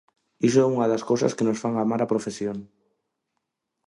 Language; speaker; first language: Galician; non-native, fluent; Spanish